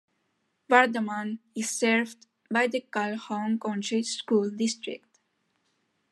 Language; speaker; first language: English; non-native, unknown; Spanish